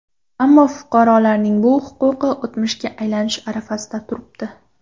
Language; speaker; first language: Uzbek; non-native, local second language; Kara-Kalpak